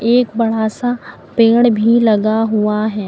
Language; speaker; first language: Hindi; native; Hindi